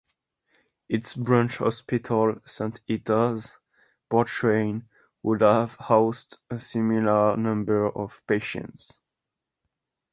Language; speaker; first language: English; non-native, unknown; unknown